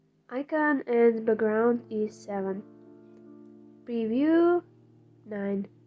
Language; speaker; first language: English; non-native, learner; Russian